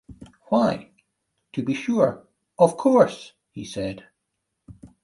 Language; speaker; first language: English; native; English